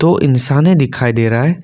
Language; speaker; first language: Hindi; non-native, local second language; Assamese